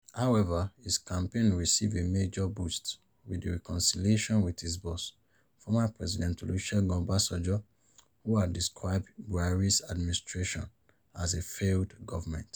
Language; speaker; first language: English; non-native, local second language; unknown